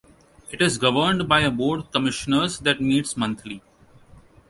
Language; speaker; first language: English; non-native, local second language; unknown